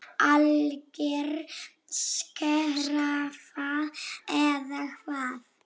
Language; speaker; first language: Icelandic; non-native, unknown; Polish